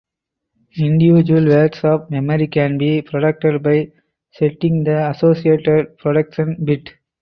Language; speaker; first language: English; non-native, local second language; Tamil